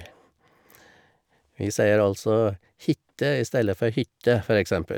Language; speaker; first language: Norwegian; native; Norwegian